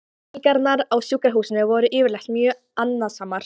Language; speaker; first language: Icelandic; non-native, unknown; Polish